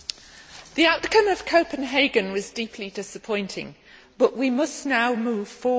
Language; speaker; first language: English; native; English